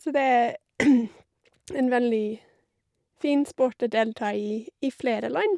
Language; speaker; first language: Norwegian; non-native, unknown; English